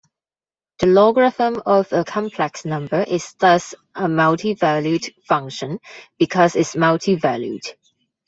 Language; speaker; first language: English; non-native, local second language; Cantonese